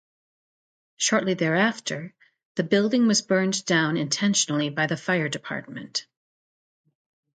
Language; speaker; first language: English; native; English